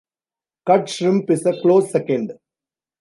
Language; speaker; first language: English; non-native, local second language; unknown